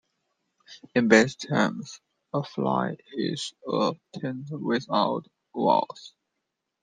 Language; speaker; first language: English; non-native, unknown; Chinese